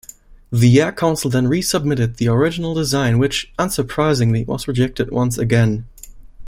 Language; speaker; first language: English; non-native, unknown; German